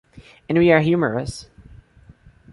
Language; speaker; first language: English; non-native, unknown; Portuguese